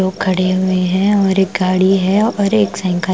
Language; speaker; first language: Hindi; non-native, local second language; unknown